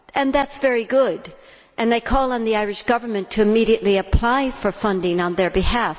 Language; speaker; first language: English; native; English